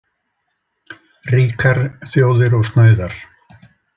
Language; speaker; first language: Icelandic; native; Icelandic